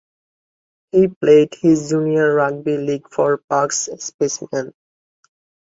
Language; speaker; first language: English; non-native, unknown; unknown